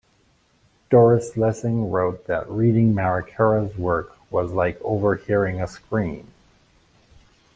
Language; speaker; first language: English; native; English